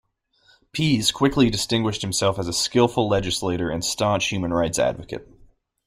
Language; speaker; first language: English; native; English